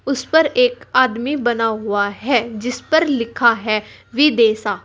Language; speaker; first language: Hindi; native; Hindi